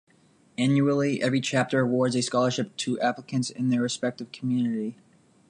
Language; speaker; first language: English; native; English